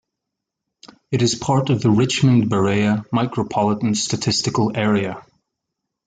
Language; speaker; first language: English; native; English